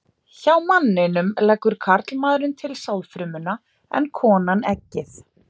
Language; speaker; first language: Icelandic; native; Icelandic